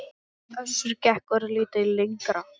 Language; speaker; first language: Icelandic; non-native, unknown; English